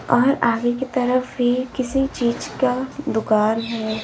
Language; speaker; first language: Hindi; native; Hindi